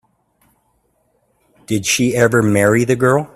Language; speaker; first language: English; native; English